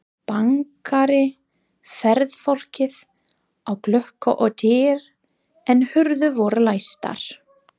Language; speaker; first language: Icelandic; non-native, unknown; English